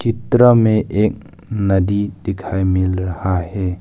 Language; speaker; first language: Hindi; non-native, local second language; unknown